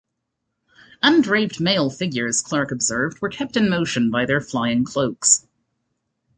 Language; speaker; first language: English; native; English